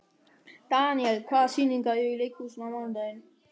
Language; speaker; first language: Icelandic; non-native, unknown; German